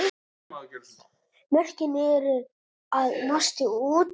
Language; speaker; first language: Icelandic; non-native, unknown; Italian